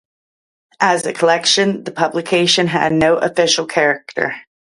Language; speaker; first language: English; non-native, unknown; Dutch